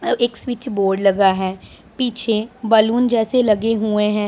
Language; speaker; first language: Hindi; non-native, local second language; Punjabi